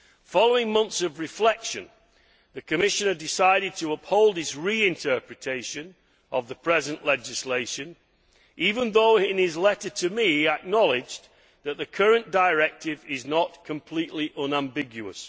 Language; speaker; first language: English; native; English